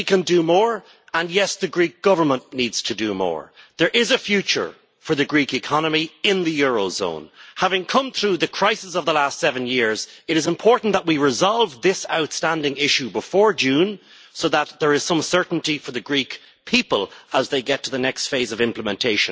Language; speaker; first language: English; native; English